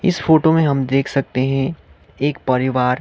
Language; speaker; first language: Hindi; non-native, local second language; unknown